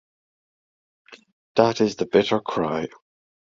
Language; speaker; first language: English; native; English